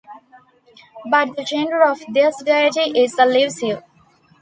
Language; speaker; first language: English; non-native, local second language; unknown